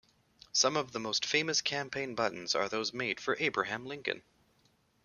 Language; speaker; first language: English; native; English